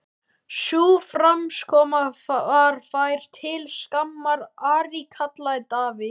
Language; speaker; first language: Icelandic; native; Icelandic